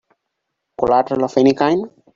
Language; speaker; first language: English; non-native, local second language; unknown